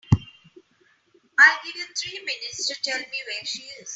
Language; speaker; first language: English; non-native, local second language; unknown